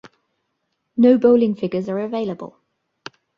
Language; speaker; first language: English; native; English